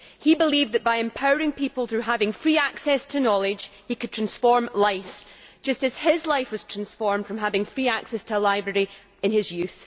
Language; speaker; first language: English; native; English